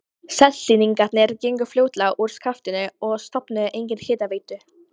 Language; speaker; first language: Icelandic; non-native, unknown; Polish